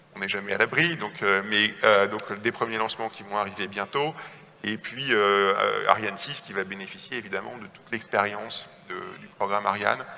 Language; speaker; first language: French; native; French